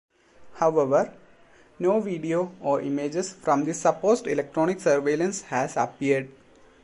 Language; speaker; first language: English; non-native, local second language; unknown